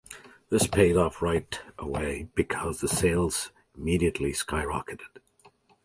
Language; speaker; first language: English; native; English